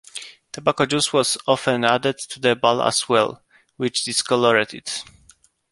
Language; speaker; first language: English; non-native, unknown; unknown